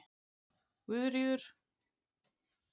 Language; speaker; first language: Icelandic; native; Icelandic